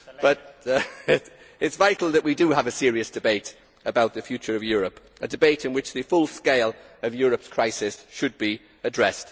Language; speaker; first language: English; native; English